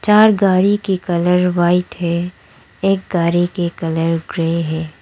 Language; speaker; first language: Hindi; non-native, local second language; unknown